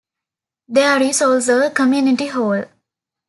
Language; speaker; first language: English; non-native, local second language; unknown